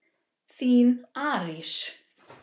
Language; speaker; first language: Icelandic; native; Icelandic